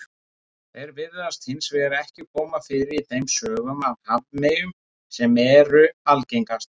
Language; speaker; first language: Icelandic; native; Icelandic